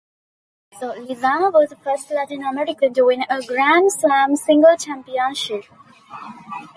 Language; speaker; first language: English; non-native, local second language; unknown